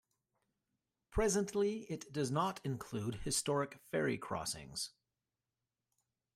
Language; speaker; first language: English; native; English